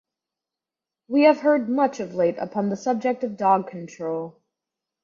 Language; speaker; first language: English; native; English